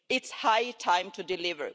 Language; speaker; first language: English; non-native, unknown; Swedish